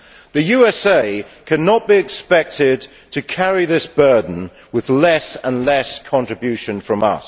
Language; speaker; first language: English; native; English